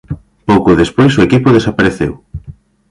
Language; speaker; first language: Galician; native; Galician